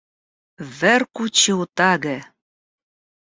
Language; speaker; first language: Esperanto; non-native, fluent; Russian